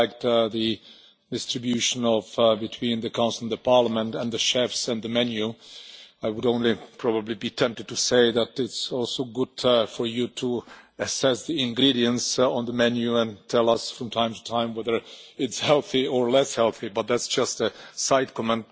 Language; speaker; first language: English; non-native, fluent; Czech